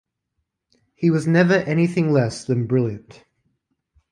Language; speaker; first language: English; native; English